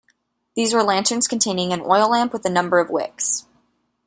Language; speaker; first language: English; native; English